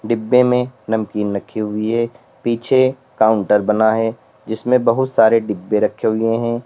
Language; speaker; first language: Hindi; native; Hindi